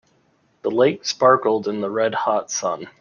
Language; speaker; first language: English; native; English